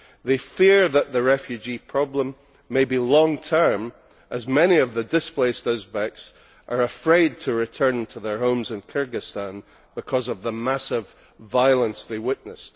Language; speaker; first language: English; native; English